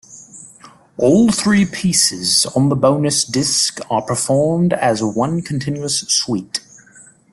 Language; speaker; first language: English; native; English